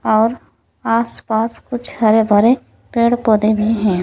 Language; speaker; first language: Hindi; native; Hindi